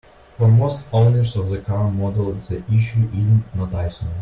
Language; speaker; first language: English; non-native, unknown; Russian